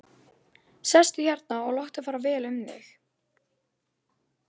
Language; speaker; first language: Icelandic; native; Icelandic